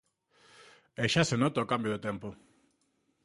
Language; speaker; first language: Galician; native; Galician